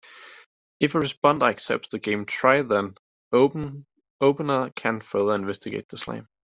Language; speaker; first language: English; native; English